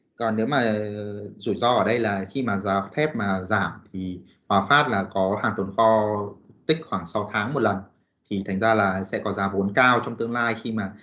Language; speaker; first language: Vietnamese; native; Vietnamese